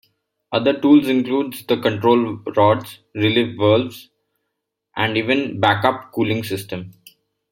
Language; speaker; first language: English; non-native, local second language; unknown